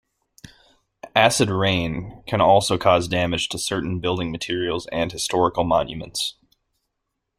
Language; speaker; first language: English; native; English